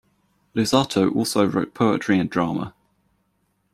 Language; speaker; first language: English; native; English